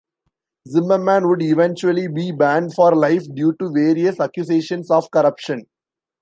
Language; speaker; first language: English; non-native, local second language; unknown